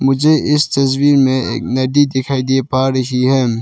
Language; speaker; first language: Hindi; non-native, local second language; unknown